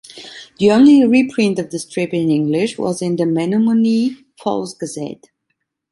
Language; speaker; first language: English; non-native, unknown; Italian